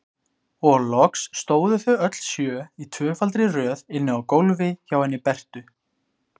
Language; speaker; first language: Icelandic; native; Icelandic